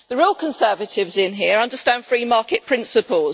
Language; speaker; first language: English; native; English